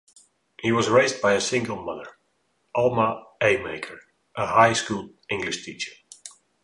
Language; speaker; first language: English; non-native, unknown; Dutch